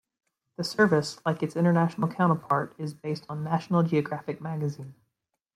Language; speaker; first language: English; native; English